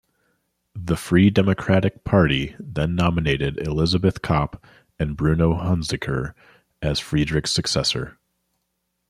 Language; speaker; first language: English; native; English